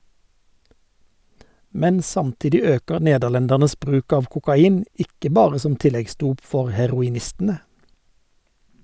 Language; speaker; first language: Norwegian; native; Norwegian